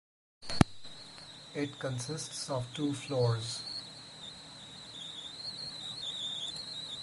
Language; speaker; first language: English; non-native, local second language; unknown